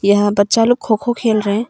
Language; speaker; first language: Hindi; early bilingual, other home language; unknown